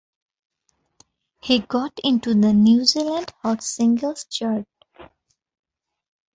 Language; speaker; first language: English; non-native, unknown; Bangla